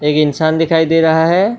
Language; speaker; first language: Hindi; non-native, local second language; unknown